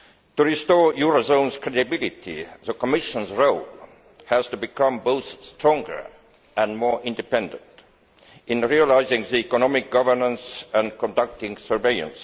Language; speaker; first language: English; non-native, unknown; Estonian